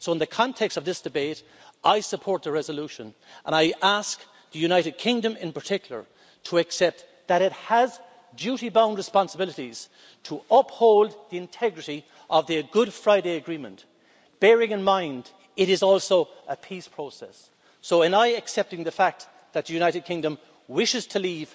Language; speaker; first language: English; native; English